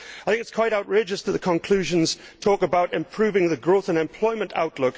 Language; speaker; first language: English; native; English